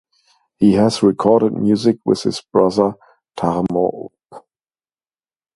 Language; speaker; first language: English; non-native, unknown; German